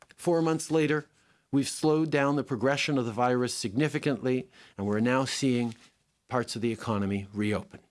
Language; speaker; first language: English; native; English